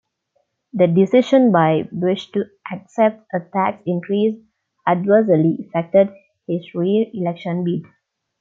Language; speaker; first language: English; non-native, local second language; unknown